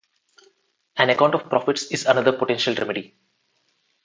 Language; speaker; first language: English; non-native, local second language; Telugu